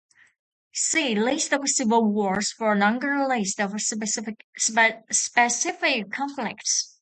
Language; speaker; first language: English; non-native, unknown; Chinese